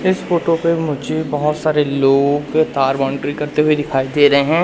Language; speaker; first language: Hindi; native; Hindi